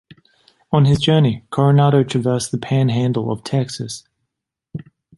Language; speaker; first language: English; native; English